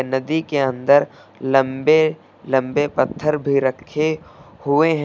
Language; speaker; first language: Hindi; native; Hindi